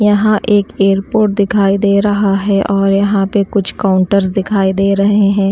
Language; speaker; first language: Hindi; native; Hindi